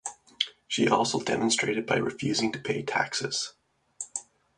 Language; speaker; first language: English; native; English